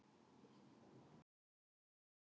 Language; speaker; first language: Icelandic; non-native, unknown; Polish